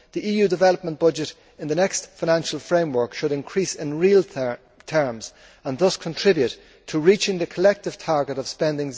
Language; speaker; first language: English; native; English